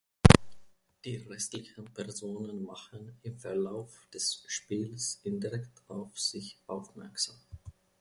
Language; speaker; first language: German; non-native, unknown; Finnish